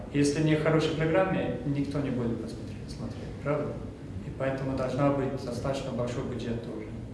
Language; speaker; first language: Russian; non-native, fluent; Swedish